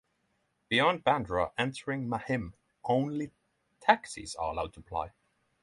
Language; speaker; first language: English; non-native, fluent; Norwegian